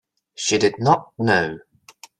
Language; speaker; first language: English; native; English